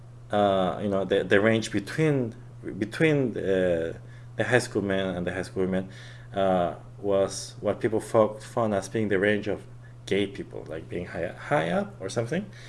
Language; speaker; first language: English; non-native, fluent; Korean